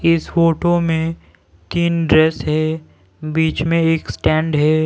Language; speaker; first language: Hindi; non-native, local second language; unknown